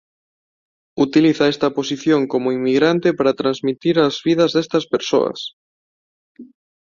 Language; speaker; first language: Galician; non-native, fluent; Spanish